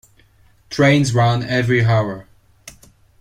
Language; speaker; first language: English; non-native, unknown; French